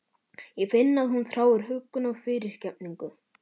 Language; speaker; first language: Icelandic; native; Icelandic